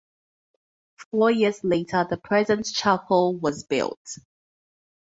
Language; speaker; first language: English; native; English